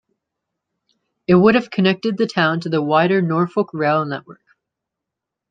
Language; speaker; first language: English; native; English